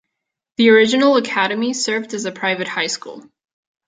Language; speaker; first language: English; non-native, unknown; Catalan